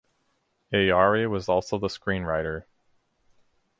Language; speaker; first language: English; native; English